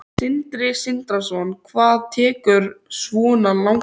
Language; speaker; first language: Icelandic; native; Icelandic